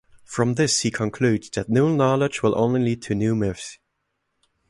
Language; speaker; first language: English; non-native, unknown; German